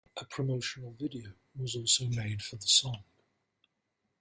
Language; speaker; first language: English; non-native, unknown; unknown